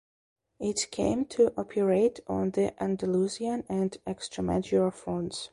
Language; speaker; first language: English; non-native, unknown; Belarusian